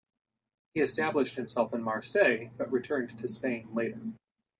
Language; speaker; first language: English; native; English